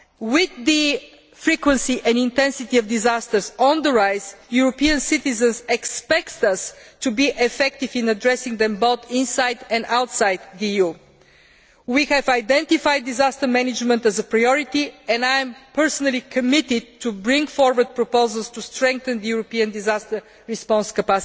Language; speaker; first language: English; non-native, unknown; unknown